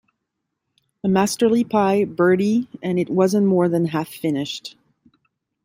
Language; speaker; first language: English; non-native, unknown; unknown